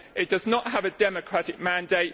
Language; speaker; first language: English; native; English